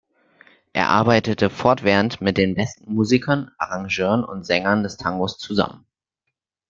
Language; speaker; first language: German; native; German